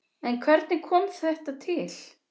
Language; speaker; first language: Icelandic; native; Icelandic